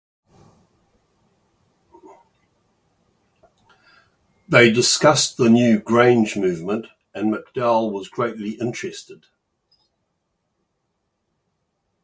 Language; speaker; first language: English; native; English